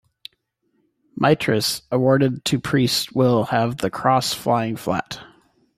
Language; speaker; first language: English; native; English